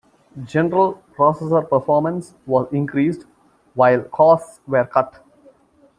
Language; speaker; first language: English; non-native, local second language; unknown